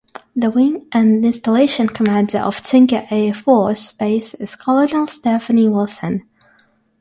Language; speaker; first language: English; non-native, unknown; Russian